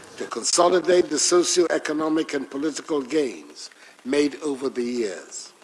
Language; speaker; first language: English; non-native, local second language; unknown